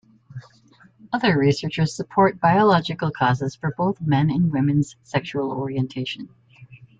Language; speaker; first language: English; native; English